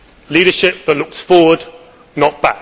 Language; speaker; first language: English; native; English